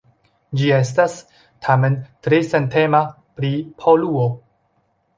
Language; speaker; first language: Esperanto; non-native, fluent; Chinese